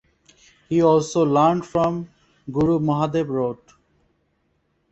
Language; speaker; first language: English; non-native, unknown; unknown